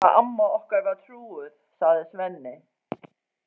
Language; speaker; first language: Icelandic; non-native, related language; Faroese